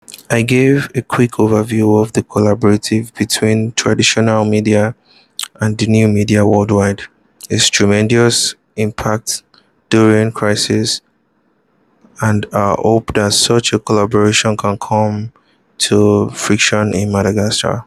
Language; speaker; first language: English; non-native, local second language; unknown